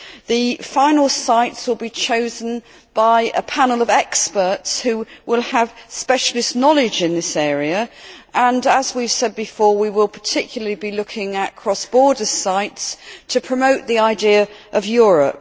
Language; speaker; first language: English; native; English